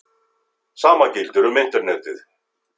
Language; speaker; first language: Icelandic; native; Icelandic